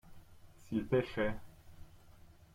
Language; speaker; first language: French; non-native, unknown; English